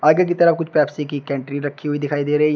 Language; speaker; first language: Hindi; native; Hindi